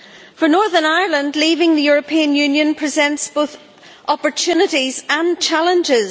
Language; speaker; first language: English; native; English